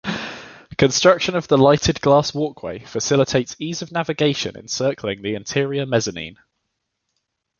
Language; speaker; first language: English; native; English